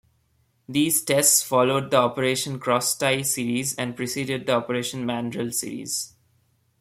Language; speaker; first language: English; non-native, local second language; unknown